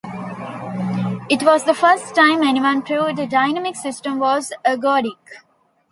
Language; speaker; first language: English; non-native, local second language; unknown